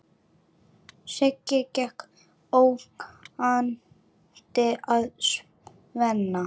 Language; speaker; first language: Icelandic; native; Icelandic